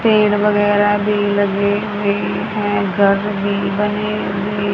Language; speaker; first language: Hindi; native; Hindi